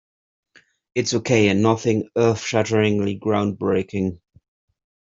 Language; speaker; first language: English; native; English